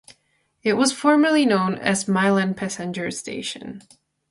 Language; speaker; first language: English; non-native, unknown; Czech